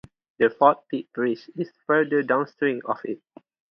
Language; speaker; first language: English; non-native, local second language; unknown